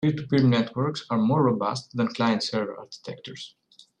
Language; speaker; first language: English; native; English